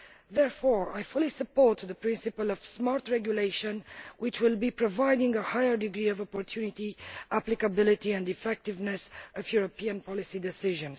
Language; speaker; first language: English; non-native, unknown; Romanian